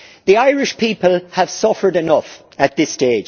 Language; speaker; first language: English; native; English